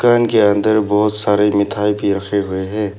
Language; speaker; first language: Hindi; non-native, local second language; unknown